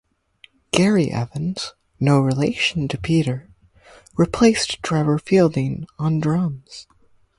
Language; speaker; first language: English; native; English